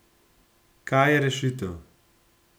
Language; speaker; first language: Slovenian; native; Slovenian